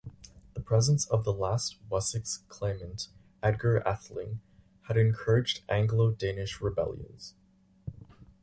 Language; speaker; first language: English; native; English